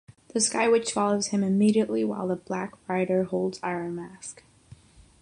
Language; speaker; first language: English; non-native, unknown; Catalan